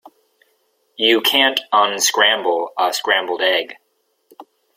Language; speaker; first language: English; native; English